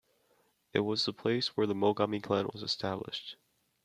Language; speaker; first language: English; native; English